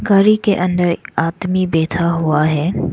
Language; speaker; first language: Hindi; non-native, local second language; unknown